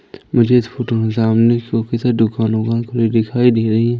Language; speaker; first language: Hindi; native; Hindi